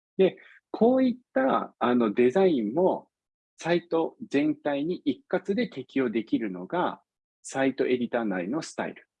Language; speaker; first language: Japanese; non-native, fluent; English